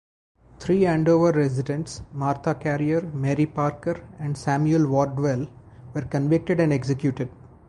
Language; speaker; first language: English; non-native, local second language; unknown